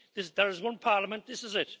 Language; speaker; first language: English; native; English